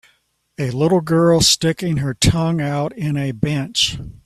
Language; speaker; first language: English; native; English